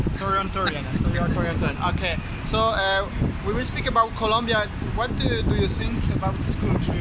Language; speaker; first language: English; non-native, learner; Spanish